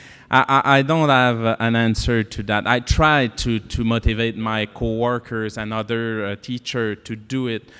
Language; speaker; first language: English; non-native, learner; French